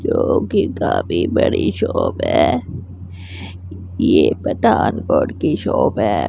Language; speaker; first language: Hindi; non-native, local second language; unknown